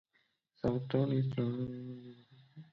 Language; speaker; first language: English; non-native, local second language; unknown